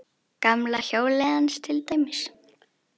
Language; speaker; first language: Icelandic; native; Icelandic